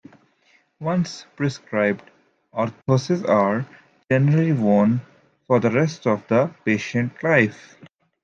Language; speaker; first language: English; native; English